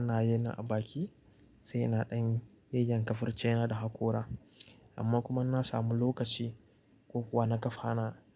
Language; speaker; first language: Hausa; native; Hausa